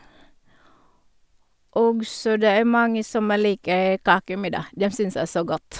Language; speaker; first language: Norwegian; non-native, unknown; Filipino